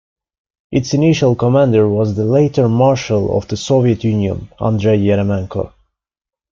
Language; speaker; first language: English; non-native, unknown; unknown